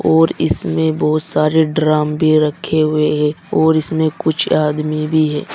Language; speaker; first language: Hindi; native; Hindi